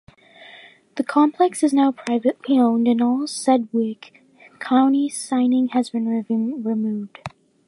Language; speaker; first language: English; native; English